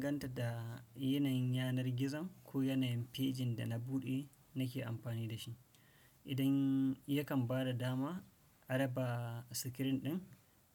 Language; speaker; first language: Hausa; non-native, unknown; Fula